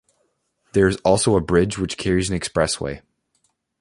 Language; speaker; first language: English; native; English